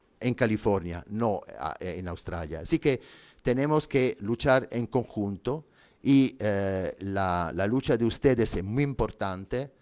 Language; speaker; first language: Spanish; non-native, fluent; Italian